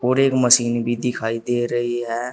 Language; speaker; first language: Hindi; native; Hindi